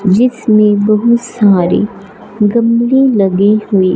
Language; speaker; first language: Hindi; non-native, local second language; Punjabi